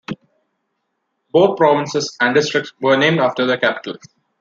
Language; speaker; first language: English; non-native, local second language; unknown